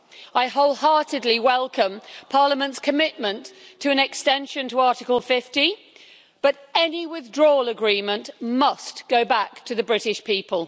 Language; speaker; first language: English; native; English